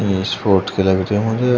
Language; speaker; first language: Hindi; native; Hindi